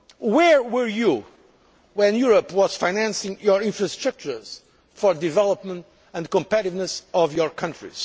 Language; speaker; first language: English; non-native, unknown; Portuguese